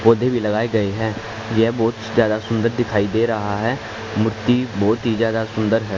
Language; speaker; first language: Hindi; native; Hindi